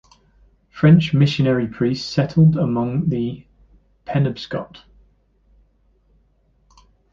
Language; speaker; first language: English; native; English